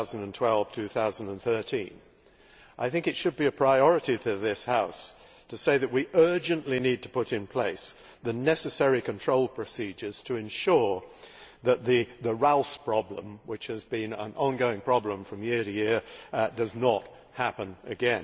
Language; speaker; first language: English; native; English